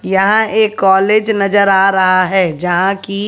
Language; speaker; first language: Hindi; native; Hindi